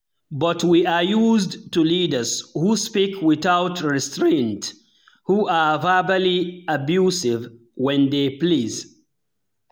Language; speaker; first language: English; non-native, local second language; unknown